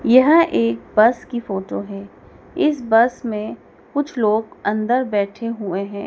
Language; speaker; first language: Hindi; native; Hindi